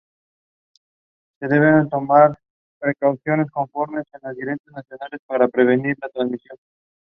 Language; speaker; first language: English; non-native, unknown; Spanish